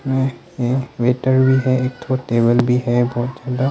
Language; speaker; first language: Hindi; non-native, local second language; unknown